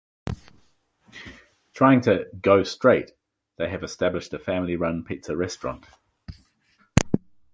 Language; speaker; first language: English; native; English